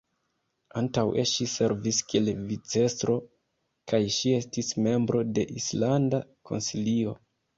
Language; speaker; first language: Esperanto; non-native, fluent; Kinyarwanda